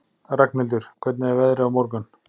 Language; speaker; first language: Icelandic; native; Icelandic